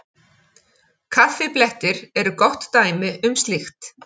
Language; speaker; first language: Icelandic; native; Icelandic